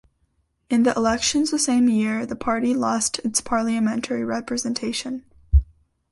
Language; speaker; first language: English; native; English